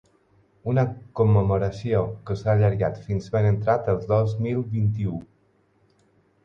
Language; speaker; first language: Catalan; non-native, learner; Spanish